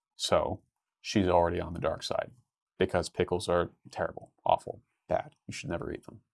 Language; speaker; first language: English; native; English